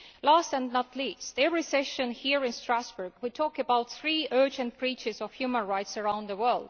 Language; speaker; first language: English; non-native, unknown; Estonian